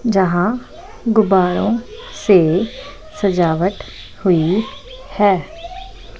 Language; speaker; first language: Hindi; non-native, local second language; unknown